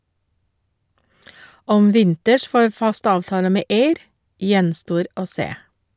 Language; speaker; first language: Norwegian; non-native, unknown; English